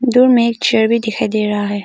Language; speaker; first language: Hindi; non-native, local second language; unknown